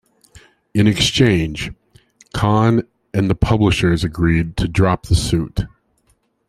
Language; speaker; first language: English; native; English